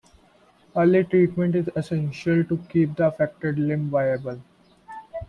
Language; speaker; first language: English; non-native, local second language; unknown